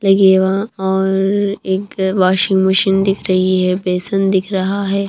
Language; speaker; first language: Hindi; native; Hindi